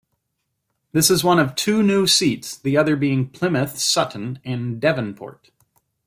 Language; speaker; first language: English; native; English